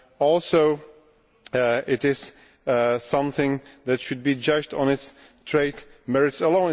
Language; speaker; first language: English; non-native, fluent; Czech